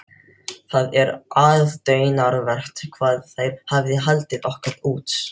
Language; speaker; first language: Icelandic; non-native, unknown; Filipino